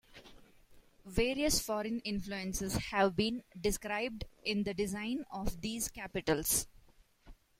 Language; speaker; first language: English; non-native, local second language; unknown